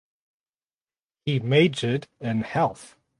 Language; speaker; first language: English; native; English